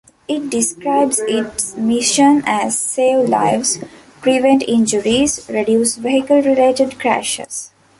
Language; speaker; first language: English; non-native, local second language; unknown